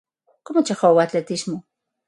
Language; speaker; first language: Galician; non-native, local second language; Spanish